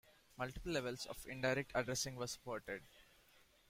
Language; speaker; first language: English; non-native, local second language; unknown